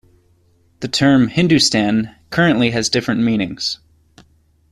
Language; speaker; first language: English; native; English